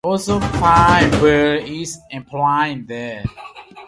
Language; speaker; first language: English; non-native, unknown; Burmese